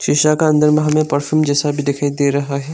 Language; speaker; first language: Hindi; non-native, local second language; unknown